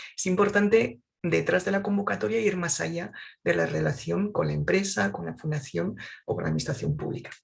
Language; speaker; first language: Spanish; non-native, fluent; French